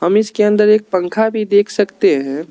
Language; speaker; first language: Hindi; non-native, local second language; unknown